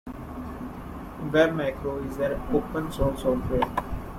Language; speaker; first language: English; non-native, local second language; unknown